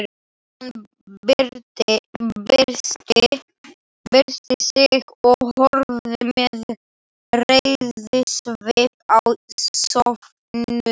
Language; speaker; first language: Icelandic; non-native, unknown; Slovak